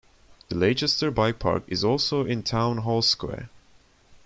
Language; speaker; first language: English; non-native, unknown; Turkish